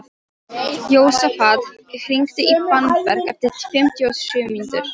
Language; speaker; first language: Icelandic; non-native, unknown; Polish